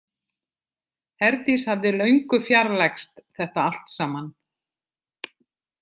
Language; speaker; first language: Icelandic; native; Icelandic